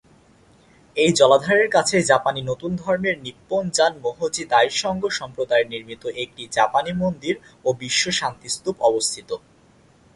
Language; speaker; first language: Bangla; native; Bangla